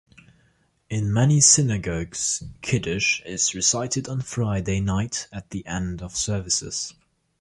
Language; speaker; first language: English; non-native, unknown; German